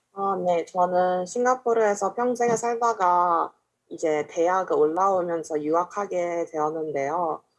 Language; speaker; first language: Korean; non-native, fluent; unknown